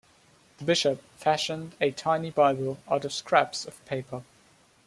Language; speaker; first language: English; non-native, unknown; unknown